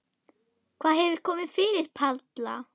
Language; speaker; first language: Icelandic; non-native, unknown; German